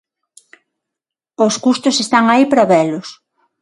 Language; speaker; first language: Galician; non-native, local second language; Spanish